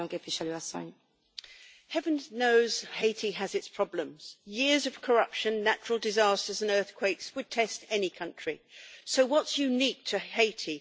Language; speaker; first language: English; native; English